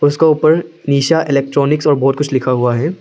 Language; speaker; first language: Hindi; non-native, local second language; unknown